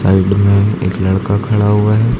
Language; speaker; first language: Hindi; native; Hindi